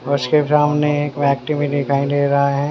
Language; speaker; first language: Hindi; native; Hindi